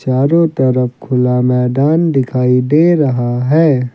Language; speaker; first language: Hindi; native; Hindi